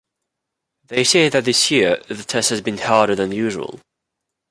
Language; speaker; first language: English; non-native, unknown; French